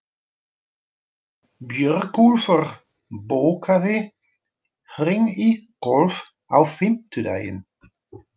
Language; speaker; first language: Icelandic; non-native, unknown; Dutch